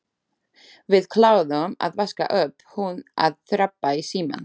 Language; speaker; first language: Icelandic; non-native, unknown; Slovak